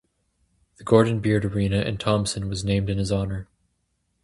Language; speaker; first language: English; native; English